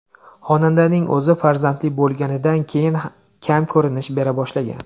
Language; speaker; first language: Uzbek; native; Uzbek